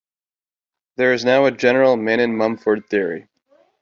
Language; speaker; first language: English; native; English